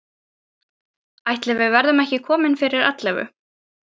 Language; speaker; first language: Icelandic; non-native, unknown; Ukrainian